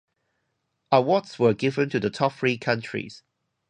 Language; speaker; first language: English; non-native, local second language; Cantonese